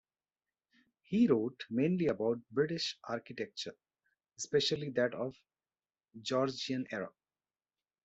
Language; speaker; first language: English; non-native, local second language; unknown